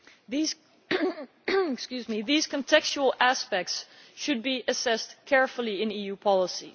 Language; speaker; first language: English; non-native, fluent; Dutch